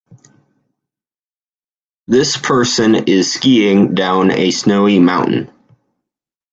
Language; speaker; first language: English; native; English